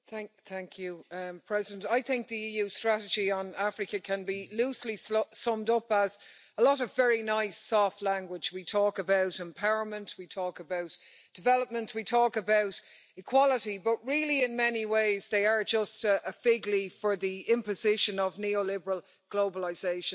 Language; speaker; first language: English; native; English